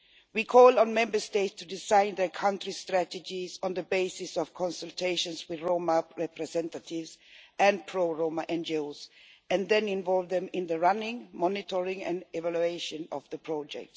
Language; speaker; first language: English; non-native, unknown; Swedish